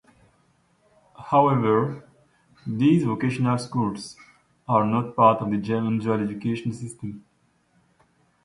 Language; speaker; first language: English; non-native, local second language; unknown